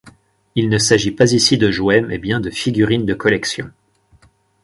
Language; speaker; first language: French; native; French